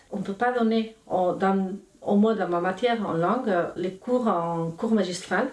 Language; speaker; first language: French; non-native, fluent; Spanish